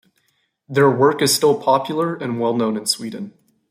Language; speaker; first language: English; native; English